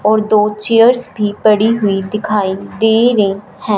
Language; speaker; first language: Hindi; non-native, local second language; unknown